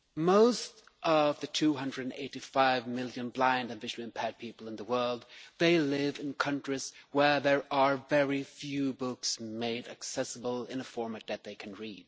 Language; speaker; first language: English; non-native, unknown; Swedish